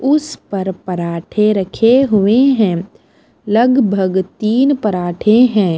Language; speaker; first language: Hindi; non-native, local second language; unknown